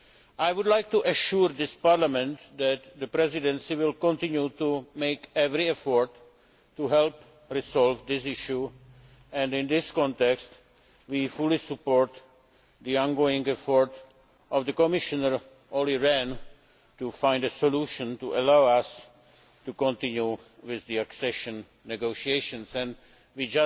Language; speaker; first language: English; non-native, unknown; Czech